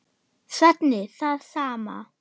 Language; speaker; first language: Icelandic; non-native, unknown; German